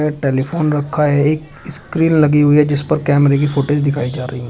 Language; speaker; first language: Hindi; native; Hindi